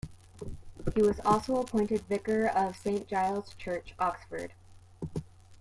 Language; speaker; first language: English; native; English